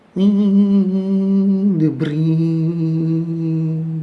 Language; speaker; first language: English; non-native, learner; Italian